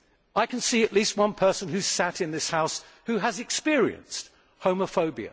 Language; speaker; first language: English; native; English